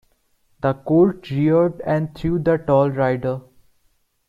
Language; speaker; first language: English; non-native, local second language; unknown